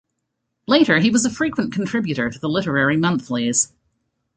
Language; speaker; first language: English; native; English